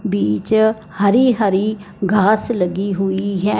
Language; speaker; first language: Hindi; non-native, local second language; Punjabi